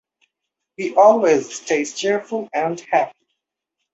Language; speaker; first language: English; non-native, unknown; Bangla